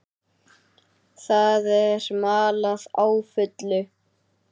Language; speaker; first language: Icelandic; native; Icelandic